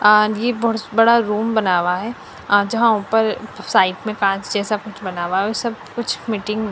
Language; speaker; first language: Hindi; non-native, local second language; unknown